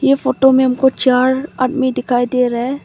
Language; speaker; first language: Hindi; non-native, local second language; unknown